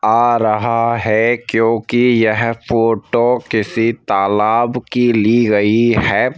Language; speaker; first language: Hindi; native; Hindi